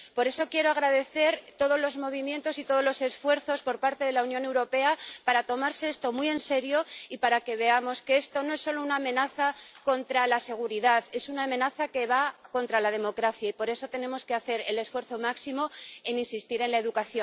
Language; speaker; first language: Spanish; native; Spanish